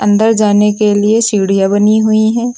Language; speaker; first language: Hindi; native; Hindi